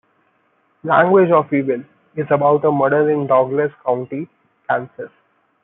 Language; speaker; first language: English; non-native, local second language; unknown